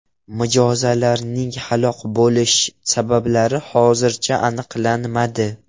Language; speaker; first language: Uzbek; non-native, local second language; Russian